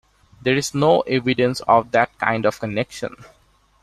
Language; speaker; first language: English; non-native, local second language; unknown